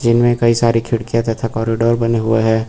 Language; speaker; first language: Hindi; native; Hindi